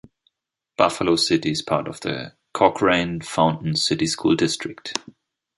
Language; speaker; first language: English; non-native, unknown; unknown